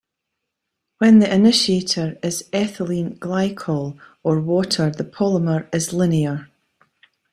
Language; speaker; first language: English; native; English